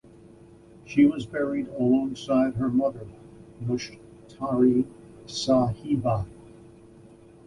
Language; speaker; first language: English; native; English